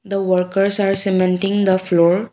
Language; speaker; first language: English; non-native, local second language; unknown